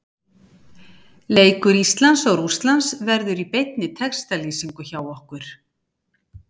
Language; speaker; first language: Icelandic; native; Icelandic